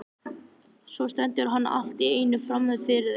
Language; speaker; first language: Icelandic; native; Icelandic